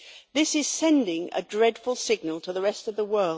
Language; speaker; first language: English; native; English